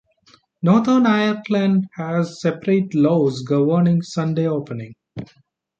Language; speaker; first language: English; non-native, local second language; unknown